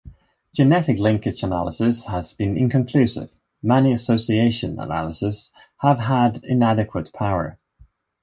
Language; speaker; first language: English; non-native, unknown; Swedish